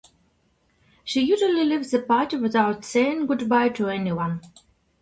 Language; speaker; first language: English; non-native, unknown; Russian